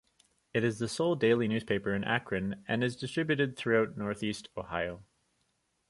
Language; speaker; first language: English; native; English